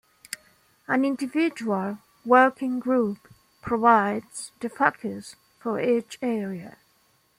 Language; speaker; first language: English; non-native, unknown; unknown